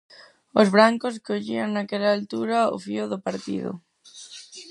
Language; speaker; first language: Galician; non-native, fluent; Spanish